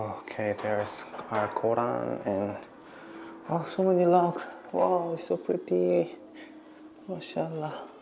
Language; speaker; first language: English; non-native, fluent; Korean